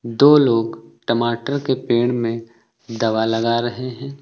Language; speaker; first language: Hindi; native; Hindi